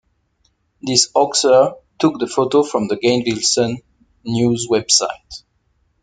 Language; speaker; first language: English; non-native, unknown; French